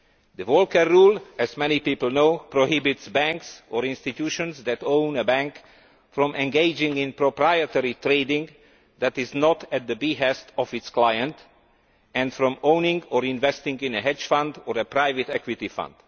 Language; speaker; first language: English; non-native, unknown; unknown